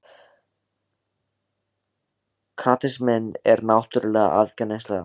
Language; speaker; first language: Icelandic; native; Icelandic